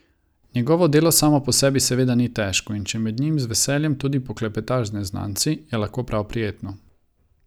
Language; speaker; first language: Slovenian; non-native, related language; Croatian